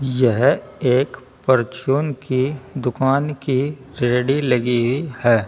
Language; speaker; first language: Hindi; native; Hindi